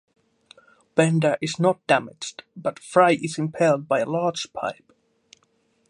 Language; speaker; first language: English; non-native, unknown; Finnish